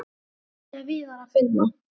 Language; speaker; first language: Icelandic; native; Icelandic